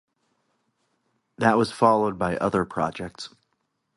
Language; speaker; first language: English; native; English